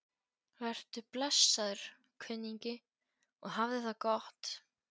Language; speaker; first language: Icelandic; non-native, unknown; Polish